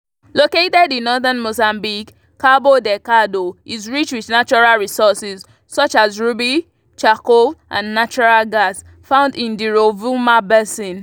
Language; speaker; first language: English; non-native, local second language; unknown